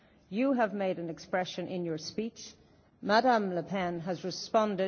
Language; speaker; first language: English; native; English